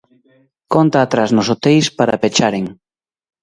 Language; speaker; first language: Galician; native; Galician